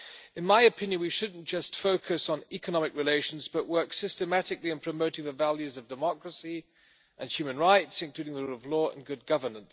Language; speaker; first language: English; non-native, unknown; German